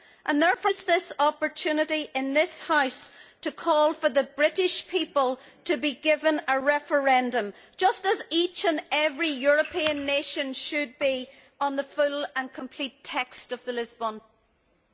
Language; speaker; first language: English; native; English